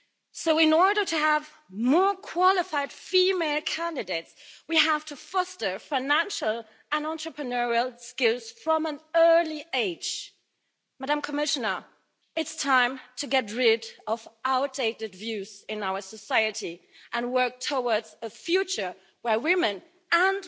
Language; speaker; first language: English; non-native, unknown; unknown